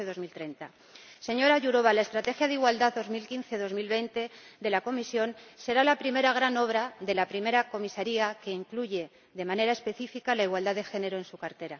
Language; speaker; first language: Spanish; native; Spanish